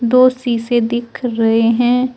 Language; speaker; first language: Hindi; native; Hindi